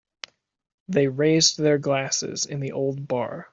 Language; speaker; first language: English; native; English